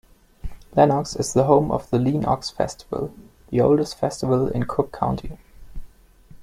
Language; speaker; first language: English; non-native, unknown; German